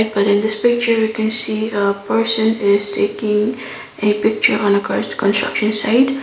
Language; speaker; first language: English; non-native, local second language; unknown